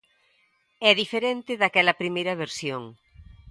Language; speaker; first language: Galician; native; Galician